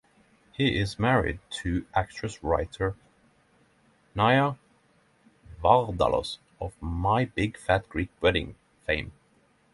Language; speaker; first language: English; non-native, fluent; Norwegian